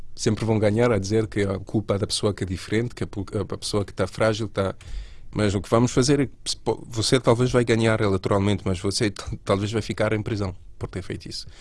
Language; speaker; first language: Portuguese; non-native, related language; Spanish